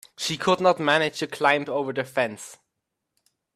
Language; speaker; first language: English; native; English